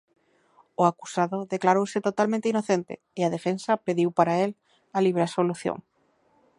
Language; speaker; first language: Galician; native; Galician